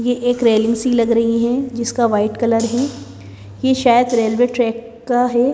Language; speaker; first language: Hindi; native; Hindi